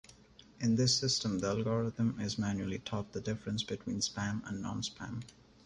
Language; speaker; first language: English; non-native, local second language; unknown